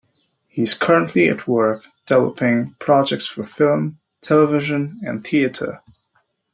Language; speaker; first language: English; native; English